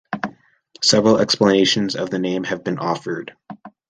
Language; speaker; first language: English; native; English